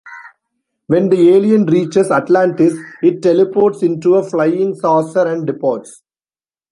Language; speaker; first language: English; non-native, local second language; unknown